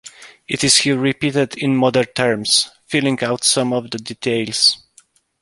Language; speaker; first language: English; non-native, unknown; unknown